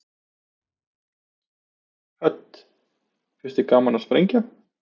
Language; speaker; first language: Icelandic; native; Icelandic